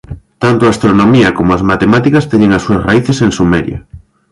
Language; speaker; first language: Galician; native; Galician